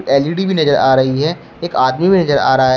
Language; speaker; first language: Hindi; native; Hindi